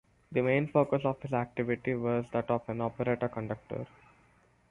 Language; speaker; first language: English; non-native, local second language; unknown